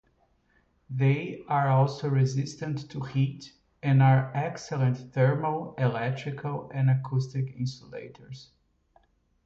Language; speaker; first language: English; non-native, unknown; Portuguese